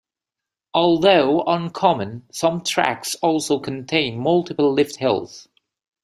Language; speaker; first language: English; native; English